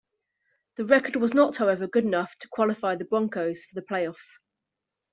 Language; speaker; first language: English; native; English